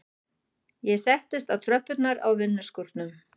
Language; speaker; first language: Icelandic; non-native, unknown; German